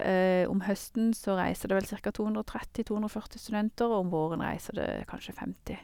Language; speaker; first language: Norwegian; native; Norwegian